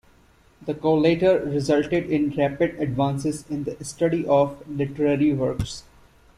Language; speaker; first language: English; non-native, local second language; Hindi